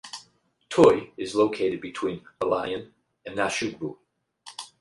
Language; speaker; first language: English; native; English